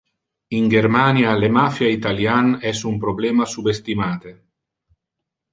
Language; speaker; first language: Interlingua; non-native, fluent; Italian